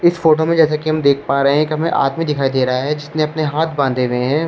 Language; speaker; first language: Hindi; native; Hindi